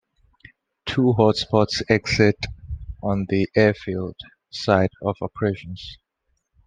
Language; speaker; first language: English; non-native, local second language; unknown